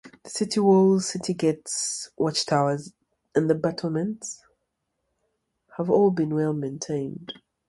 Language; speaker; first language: English; native; English